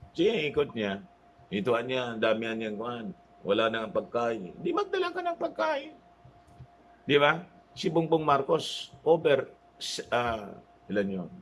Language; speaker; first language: Filipino; non-native, local second language; Cebuano